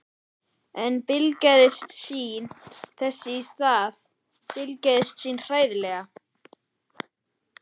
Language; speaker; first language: Icelandic; native; Icelandic